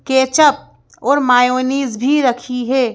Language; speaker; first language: Hindi; native; Hindi